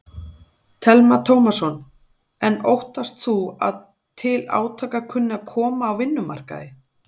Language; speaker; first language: Icelandic; native; Icelandic